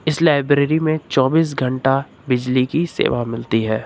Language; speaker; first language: Hindi; native; Hindi